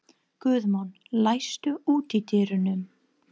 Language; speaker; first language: Icelandic; non-native, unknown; English